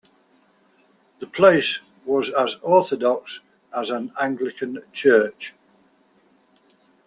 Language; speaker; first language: English; native; English